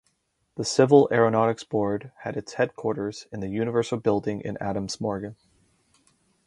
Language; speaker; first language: English; native; English